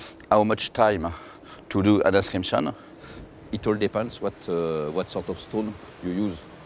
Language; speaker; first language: English; non-native, learner; French